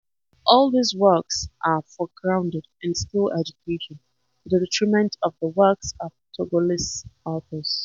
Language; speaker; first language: English; non-native, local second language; Hausa